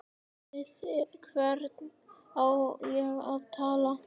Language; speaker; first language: Icelandic; native; Icelandic